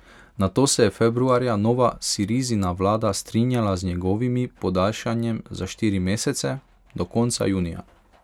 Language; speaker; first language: Slovenian; non-native, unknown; Hungarian